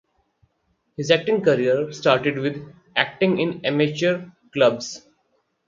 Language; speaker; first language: English; non-native, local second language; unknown